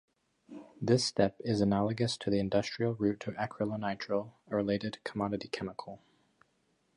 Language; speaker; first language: English; native; English